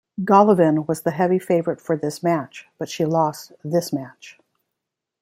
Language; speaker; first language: English; native; English